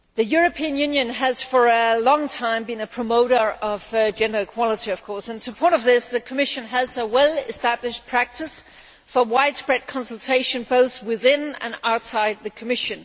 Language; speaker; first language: English; non-native, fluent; Danish